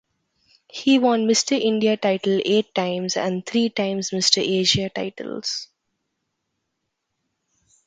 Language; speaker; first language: English; non-native, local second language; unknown